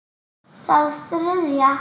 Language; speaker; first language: Icelandic; native; Icelandic